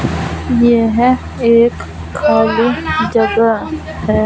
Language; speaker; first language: Hindi; non-native, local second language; Punjabi